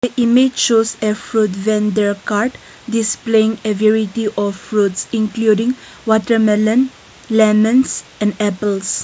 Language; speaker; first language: English; non-native, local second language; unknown